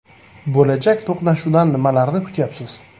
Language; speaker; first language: Uzbek; native; Uzbek